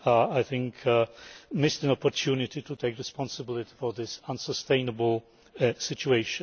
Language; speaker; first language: English; non-native, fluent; Polish